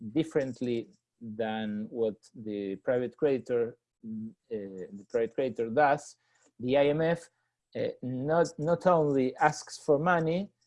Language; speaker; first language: English; non-native, fluent; Spanish